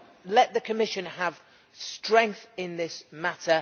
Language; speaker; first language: English; native; English